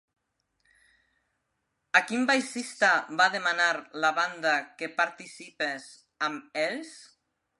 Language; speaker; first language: Catalan; non-native, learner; Spanish